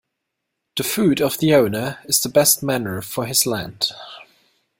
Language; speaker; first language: English; non-native, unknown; German